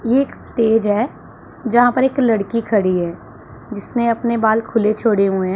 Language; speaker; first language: Hindi; non-native, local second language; Punjabi